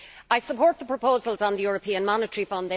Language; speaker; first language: English; native; English